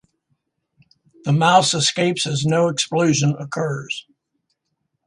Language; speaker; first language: English; native; English